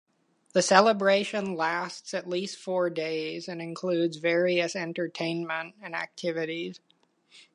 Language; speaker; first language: English; native; English